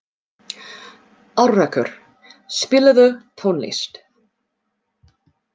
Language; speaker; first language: Icelandic; non-native, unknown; English